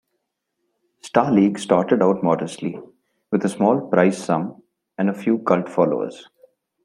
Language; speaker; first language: English; non-native, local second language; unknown